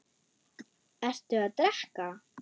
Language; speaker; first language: Icelandic; non-native, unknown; German